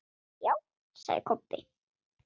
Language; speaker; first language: Icelandic; non-native, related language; Swedish